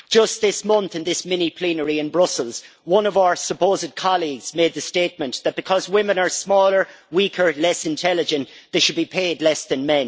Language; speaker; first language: English; native; English